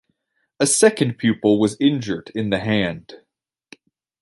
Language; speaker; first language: English; native; English